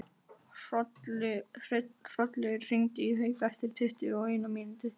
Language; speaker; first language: Icelandic; native; Icelandic